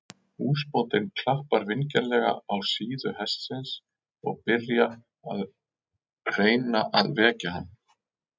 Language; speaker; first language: Icelandic; native; Icelandic